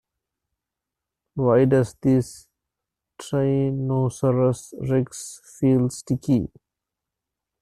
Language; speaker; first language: English; non-native, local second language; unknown